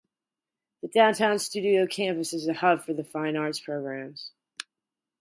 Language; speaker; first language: English; native; English